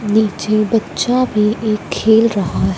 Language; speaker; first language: Hindi; non-native, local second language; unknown